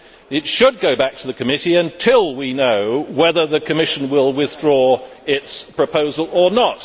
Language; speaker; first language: English; native; English